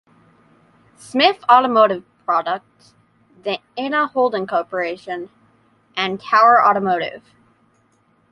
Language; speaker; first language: English; native; English